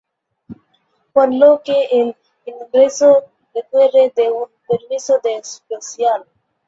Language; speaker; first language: Spanish; non-native, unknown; Bangla